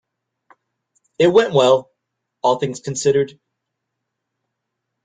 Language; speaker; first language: English; native; English